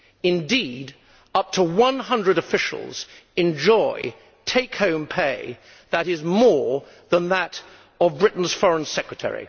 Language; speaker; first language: English; native; English